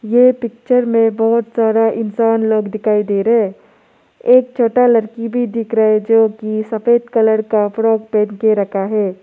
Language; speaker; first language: Hindi; non-native, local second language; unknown